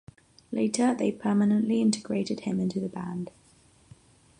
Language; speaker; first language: English; non-native, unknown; Catalan